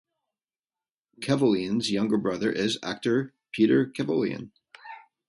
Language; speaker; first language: English; native; English